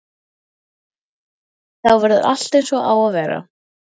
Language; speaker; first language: Icelandic; native; Icelandic